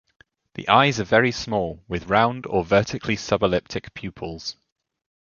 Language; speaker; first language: English; native; English